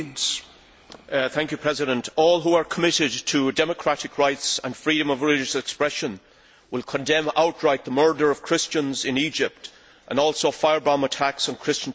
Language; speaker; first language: English; native; English